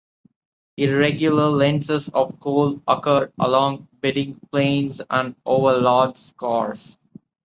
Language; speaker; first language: English; non-native, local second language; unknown